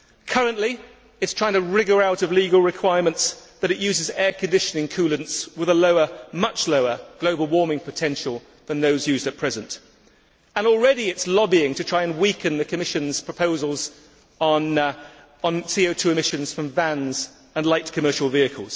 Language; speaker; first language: English; native; English